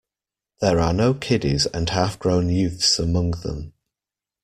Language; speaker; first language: English; native; English